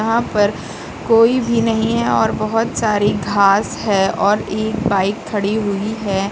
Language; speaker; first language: Hindi; native; Hindi